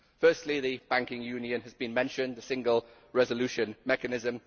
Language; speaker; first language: English; native; English